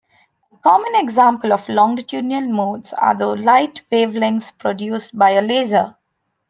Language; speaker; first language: English; non-native, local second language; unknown